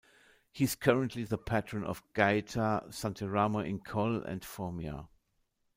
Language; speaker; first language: English; non-native, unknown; German